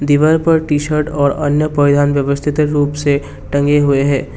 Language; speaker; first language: Hindi; non-native, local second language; Assamese